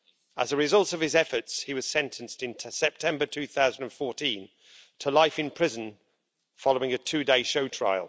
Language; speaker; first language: English; native; English